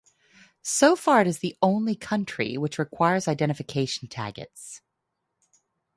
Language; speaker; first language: English; non-native, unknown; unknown